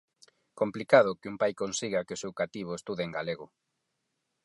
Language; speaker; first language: Galician; non-native, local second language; Spanish